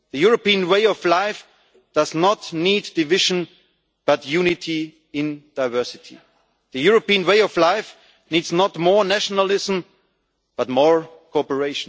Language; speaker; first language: English; non-native, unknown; German